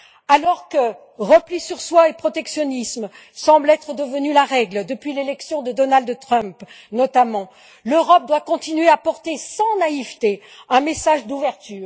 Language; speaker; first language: French; native; French